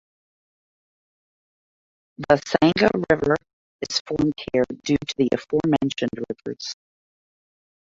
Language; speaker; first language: English; native; English